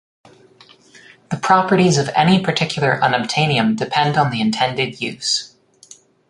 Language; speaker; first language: English; native; English